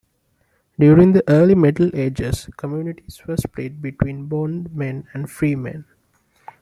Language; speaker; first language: English; non-native, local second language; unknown